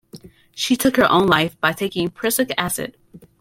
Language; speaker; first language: English; native; English